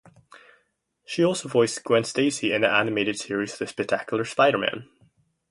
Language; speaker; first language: English; native; English